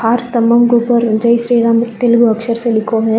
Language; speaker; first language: Hindi; non-native, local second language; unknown